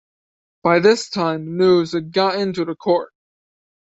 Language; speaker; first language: English; native; English